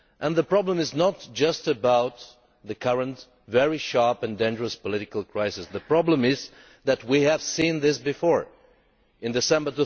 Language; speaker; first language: English; non-native, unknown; Bulgarian